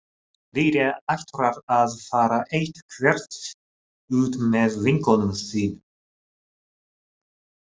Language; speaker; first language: Icelandic; non-native, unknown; Japanese